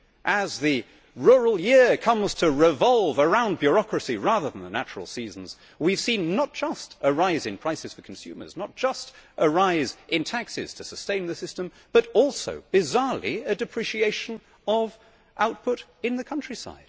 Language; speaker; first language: English; native; English